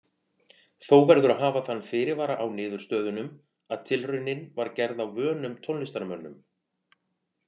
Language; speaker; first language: Icelandic; native; Icelandic